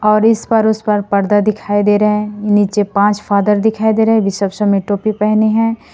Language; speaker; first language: Hindi; non-native, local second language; Assamese